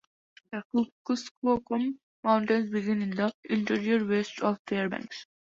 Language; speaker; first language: English; non-native, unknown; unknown